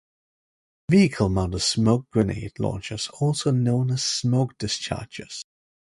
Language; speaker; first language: English; native; English